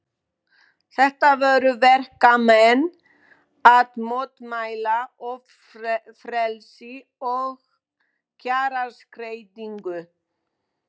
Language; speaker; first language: Icelandic; non-native, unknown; Polish